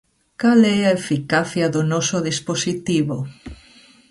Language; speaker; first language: Galician; native; Galician